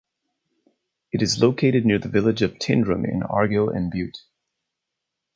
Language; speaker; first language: English; native; English